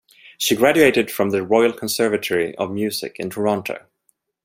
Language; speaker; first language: English; non-native, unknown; Swedish